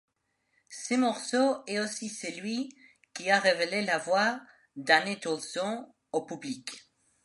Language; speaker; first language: French; non-native, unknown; Spanish